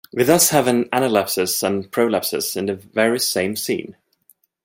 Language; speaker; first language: English; non-native, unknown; Swedish